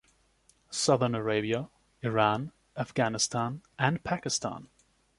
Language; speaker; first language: English; non-native, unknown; German